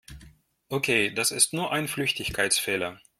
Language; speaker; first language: German; non-native, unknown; Russian